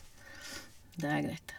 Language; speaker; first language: Norwegian; non-native, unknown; Hungarian